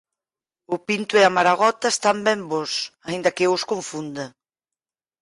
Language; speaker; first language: Galician; native; Galician